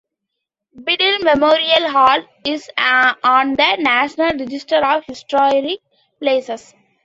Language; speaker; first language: English; non-native, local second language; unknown